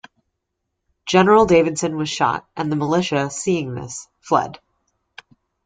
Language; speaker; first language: English; native; English